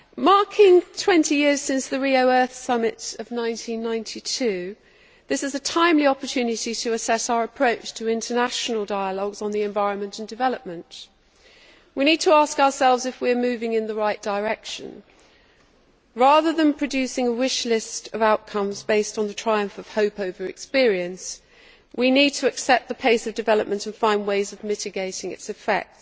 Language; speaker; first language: English; native; English